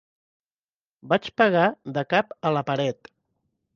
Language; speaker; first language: Catalan; native; Catalan